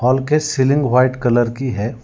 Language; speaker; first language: Hindi; non-native, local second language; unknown